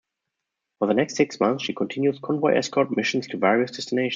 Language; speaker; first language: English; non-native, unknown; German